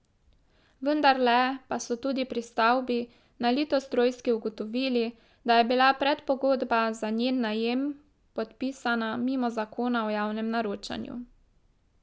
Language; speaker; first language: Slovenian; native; Slovenian